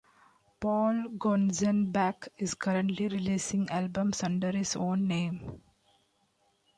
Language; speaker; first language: English; non-native, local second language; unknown